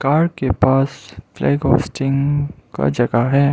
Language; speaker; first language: Hindi; non-native, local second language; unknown